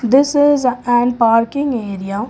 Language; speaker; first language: English; non-native, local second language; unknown